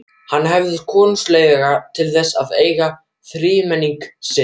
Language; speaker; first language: Icelandic; non-native, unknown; German